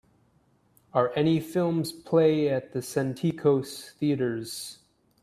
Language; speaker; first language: English; native; English